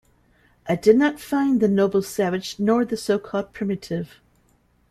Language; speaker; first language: English; native; English